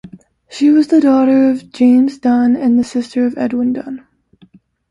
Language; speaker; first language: English; native; English